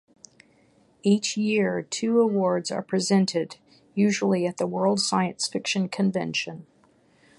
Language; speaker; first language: English; native; English